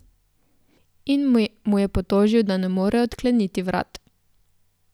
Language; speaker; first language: Slovenian; native; Slovenian